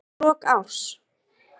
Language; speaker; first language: Icelandic; native; Icelandic